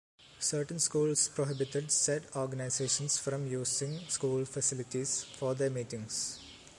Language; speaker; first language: English; non-native, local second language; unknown